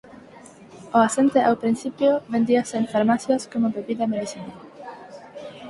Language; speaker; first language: Galician; non-native, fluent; Spanish